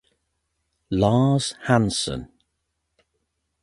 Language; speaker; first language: English; native; English